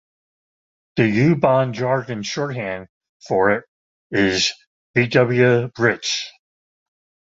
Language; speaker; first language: English; native; English